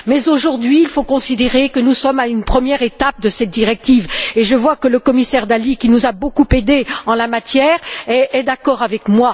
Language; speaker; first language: French; native; French